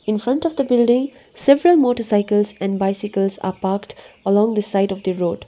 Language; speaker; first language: English; non-native, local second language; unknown